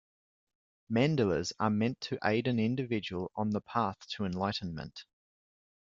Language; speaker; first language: English; native; English